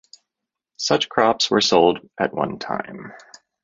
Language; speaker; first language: English; native; English